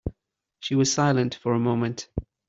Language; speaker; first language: English; native; English